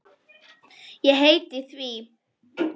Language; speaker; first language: Icelandic; non-native, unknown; Polish